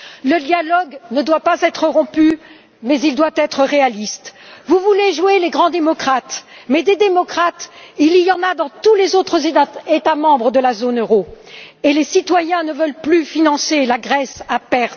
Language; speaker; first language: French; native; French